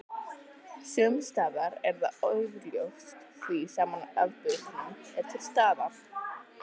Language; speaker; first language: Icelandic; native; Icelandic